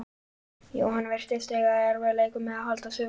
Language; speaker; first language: Icelandic; native; Icelandic